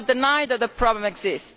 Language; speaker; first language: English; non-native, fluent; Italian